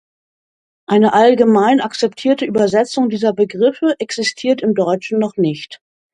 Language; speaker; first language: German; native; German